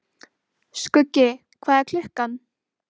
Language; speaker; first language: Icelandic; native; Icelandic